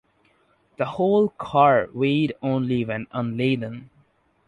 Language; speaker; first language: English; non-native, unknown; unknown